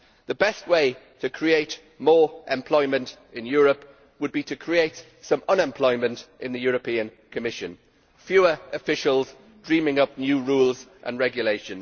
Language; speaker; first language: English; native; English